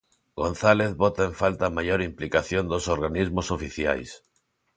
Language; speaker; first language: Galician; non-native, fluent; Spanish